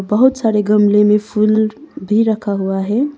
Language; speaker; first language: Hindi; non-native, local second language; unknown